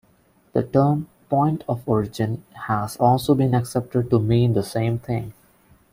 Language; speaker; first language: English; non-native, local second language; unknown